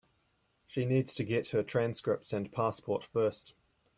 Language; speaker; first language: English; native; English